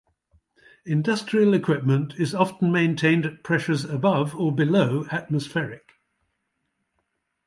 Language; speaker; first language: English; native; English